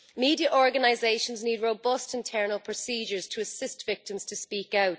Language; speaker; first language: English; native; English